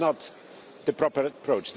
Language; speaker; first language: English; non-native, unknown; Polish